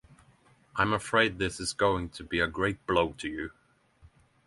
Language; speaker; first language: English; non-native, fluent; Norwegian